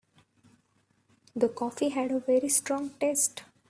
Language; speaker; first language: English; non-native, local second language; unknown